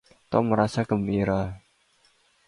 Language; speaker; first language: Indonesian; native; Indonesian